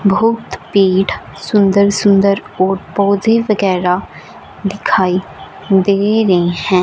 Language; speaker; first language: Hindi; non-native, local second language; Punjabi